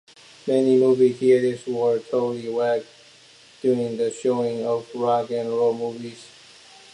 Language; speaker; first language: English; non-native, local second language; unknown